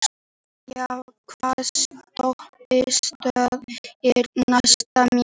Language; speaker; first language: Icelandic; native; Icelandic